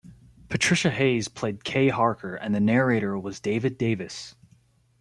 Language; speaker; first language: English; native; English